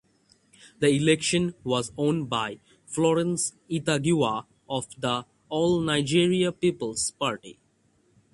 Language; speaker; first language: English; non-native, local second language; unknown